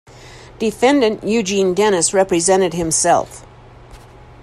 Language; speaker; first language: English; native; English